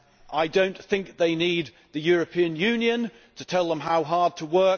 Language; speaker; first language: English; native; English